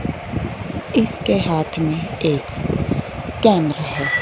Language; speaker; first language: Hindi; non-native, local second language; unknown